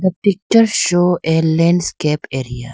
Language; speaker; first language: English; non-native, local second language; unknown